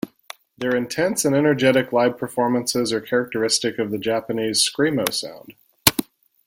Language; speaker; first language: English; native; English